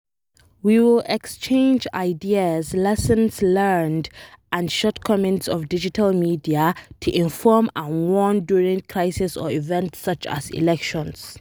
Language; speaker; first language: English; non-native, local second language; Hausa